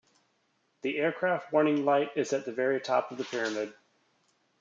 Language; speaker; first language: English; native; English